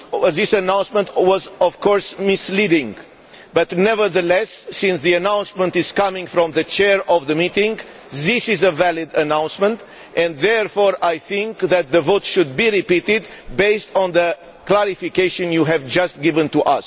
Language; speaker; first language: English; non-native, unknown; Romanian